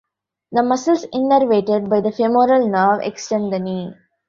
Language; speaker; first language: English; non-native, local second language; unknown